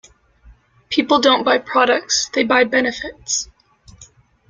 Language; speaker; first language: English; native; English